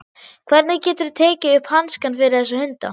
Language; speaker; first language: Icelandic; non-native, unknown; German